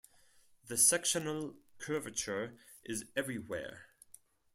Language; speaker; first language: English; non-native, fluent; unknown